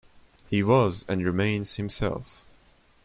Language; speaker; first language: English; non-native, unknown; Turkish